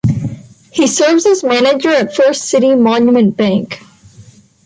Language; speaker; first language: English; non-native, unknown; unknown